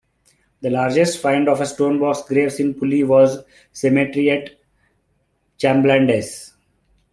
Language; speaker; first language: English; non-native, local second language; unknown